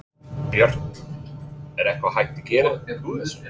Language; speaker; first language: Icelandic; non-native, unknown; English